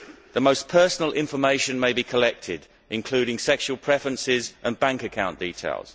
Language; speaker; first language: English; native; English